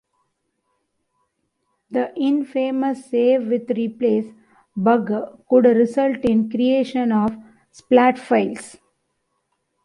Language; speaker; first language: English; non-native, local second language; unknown